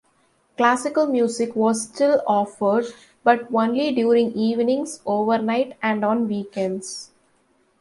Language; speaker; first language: English; non-native, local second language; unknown